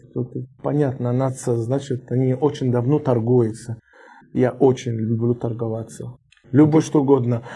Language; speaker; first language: Russian; non-native, learner; Arabic